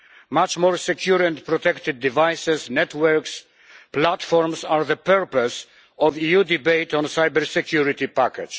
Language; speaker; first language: English; non-native, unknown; Polish